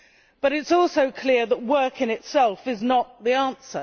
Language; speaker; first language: English; native; English